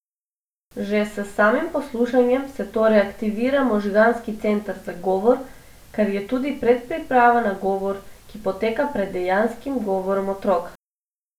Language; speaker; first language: Slovenian; non-native, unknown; Macedonian